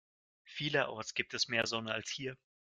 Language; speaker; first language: German; non-native, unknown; Russian